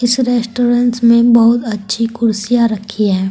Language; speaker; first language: Hindi; native; Hindi